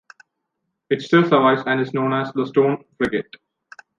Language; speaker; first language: English; non-native, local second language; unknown